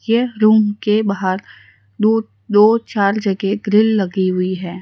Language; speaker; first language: Hindi; non-native, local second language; Gujarati